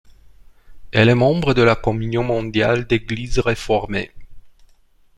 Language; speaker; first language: French; non-native, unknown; Romanian